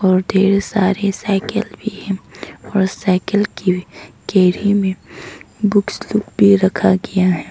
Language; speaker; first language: Hindi; non-native, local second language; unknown